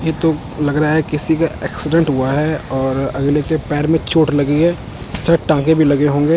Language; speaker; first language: Hindi; non-native, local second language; Punjabi